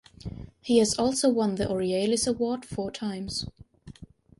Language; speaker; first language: English; non-native, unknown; German